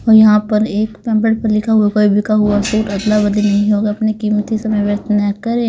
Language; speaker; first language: Hindi; native; Hindi